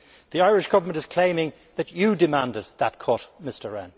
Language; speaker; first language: English; native; English